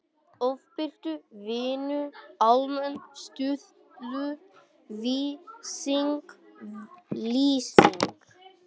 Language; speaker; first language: Icelandic; non-native, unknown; English